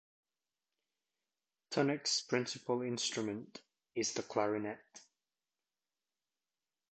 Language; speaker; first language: English; native; English